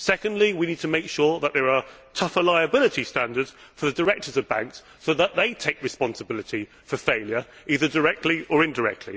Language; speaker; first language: English; native; English